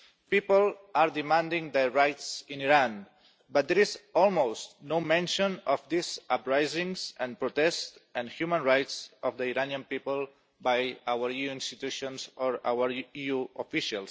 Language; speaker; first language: English; non-native, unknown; Catalan